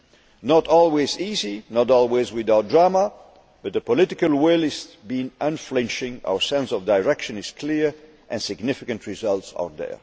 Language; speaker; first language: English; non-native, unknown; Dutch